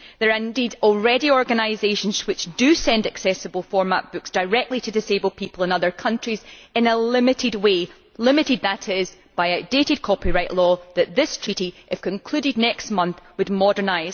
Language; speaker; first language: English; native; English